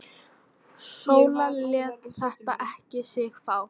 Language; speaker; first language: Icelandic; non-native, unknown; English